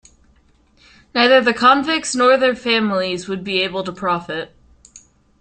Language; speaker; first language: English; native; English